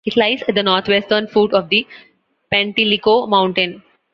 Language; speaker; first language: English; non-native, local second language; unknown